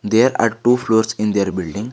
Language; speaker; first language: English; non-native, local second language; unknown